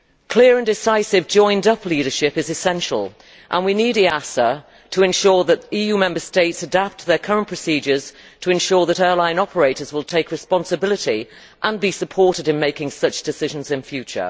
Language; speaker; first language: English; native; English